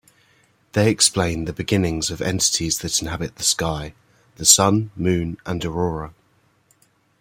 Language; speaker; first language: English; native; English